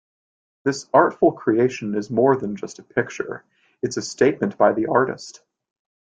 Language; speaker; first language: English; native; English